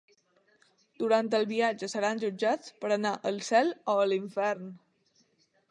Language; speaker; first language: Catalan; native; Catalan